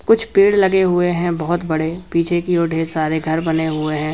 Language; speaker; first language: Hindi; native; Hindi